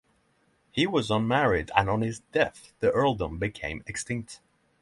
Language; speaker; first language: English; non-native, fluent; Norwegian